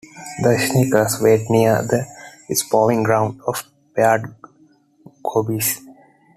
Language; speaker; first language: English; non-native, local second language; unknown